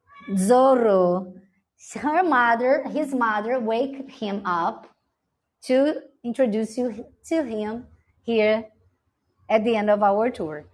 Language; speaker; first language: English; non-native, fluent; Portuguese